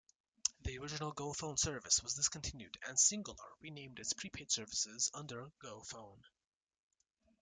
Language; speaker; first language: English; native; English